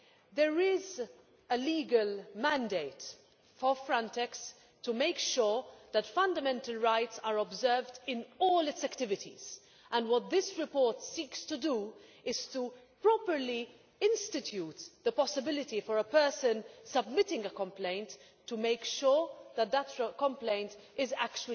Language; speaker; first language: English; non-native, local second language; Maltese